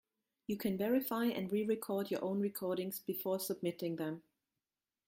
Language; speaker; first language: English; non-native, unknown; German